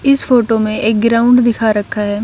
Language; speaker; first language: Hindi; non-native, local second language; Punjabi